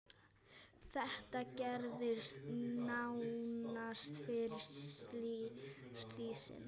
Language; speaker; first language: Icelandic; native; Icelandic